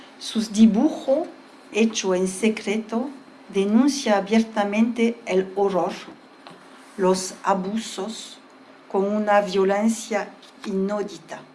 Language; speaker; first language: Spanish; early bilingual, heritage; Spanish